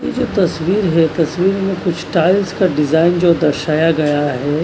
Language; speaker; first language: Hindi; non-native, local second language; Punjabi